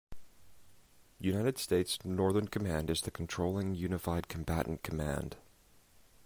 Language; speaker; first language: English; native; English